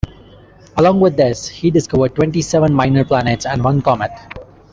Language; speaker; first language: English; non-native, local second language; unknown